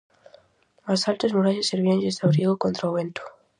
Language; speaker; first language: Galician; native; Galician